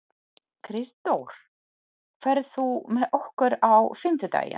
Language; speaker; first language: Icelandic; non-native, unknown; Polish